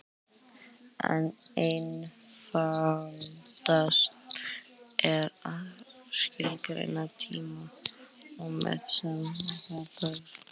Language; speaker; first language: Icelandic; native; Icelandic